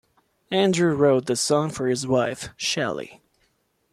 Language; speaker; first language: English; non-native, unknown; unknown